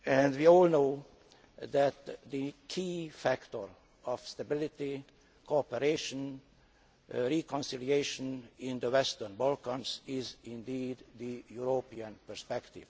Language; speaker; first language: English; non-native, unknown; Hungarian